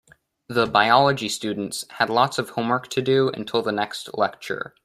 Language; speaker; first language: English; native; English